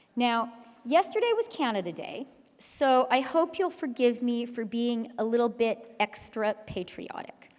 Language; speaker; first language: English; native; English